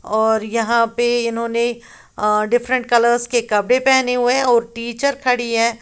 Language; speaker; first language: Hindi; native; Hindi